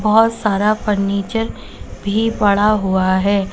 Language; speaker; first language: Hindi; native; Hindi